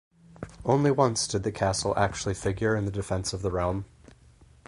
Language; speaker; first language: English; native; English